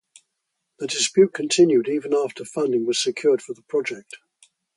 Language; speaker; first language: English; native; English